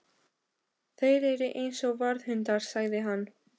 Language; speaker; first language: Icelandic; non-native, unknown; Albanian